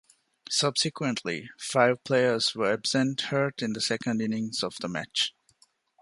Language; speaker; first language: English; non-native, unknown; Divehi